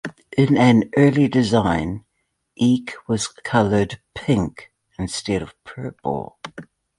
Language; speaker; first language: English; native; English